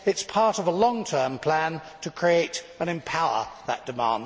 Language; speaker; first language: English; native; English